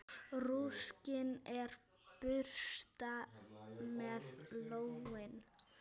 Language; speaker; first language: Icelandic; native; Icelandic